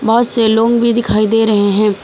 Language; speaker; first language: Hindi; native; Hindi